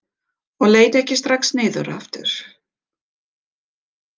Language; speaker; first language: Icelandic; non-native, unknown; German